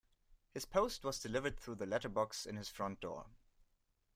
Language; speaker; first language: English; non-native, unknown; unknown